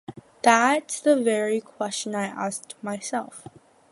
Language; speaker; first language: English; native; English